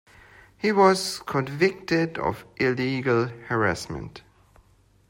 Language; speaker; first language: English; non-native, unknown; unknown